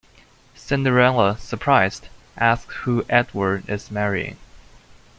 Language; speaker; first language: English; native; English